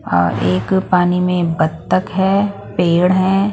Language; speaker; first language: Hindi; non-native, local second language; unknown